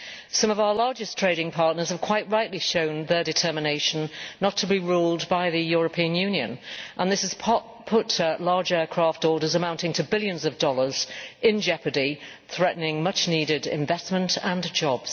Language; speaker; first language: English; native; English